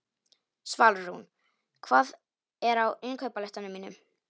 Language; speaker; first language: Icelandic; non-native, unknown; Polish